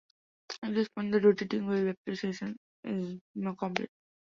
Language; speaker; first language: English; non-native, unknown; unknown